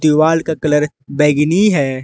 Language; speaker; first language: Hindi; non-native, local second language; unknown